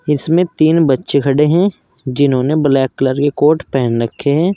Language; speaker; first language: Hindi; native; Hindi